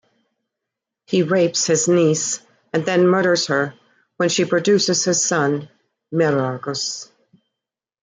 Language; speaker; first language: English; native; English